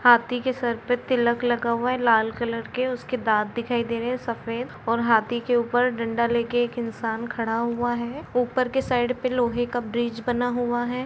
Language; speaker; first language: Hindi; native; Hindi